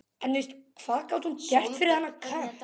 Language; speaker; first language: Icelandic; native; Icelandic